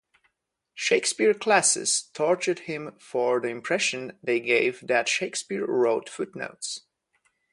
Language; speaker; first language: English; non-native, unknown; Polish